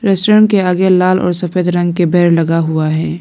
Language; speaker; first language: Hindi; non-native, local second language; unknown